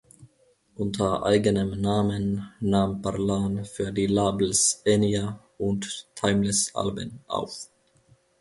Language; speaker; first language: German; non-native, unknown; Finnish